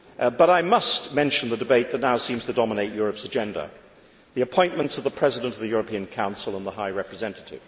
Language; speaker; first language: English; native; English